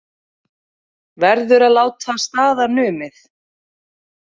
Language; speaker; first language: Icelandic; native; Icelandic